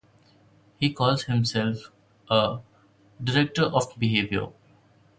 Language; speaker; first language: English; non-native, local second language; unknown